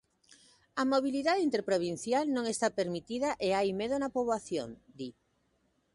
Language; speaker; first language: Galician; native; Galician